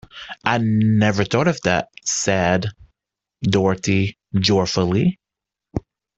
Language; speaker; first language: English; native; English